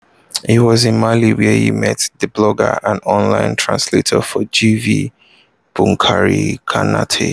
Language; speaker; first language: English; non-native, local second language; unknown